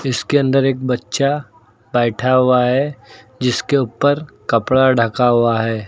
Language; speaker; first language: Hindi; native; Hindi